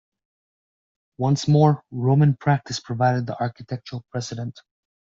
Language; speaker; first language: English; native; English